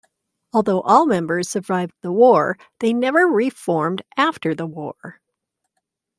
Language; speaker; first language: English; native; English